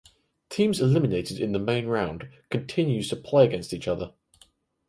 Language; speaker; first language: English; native; English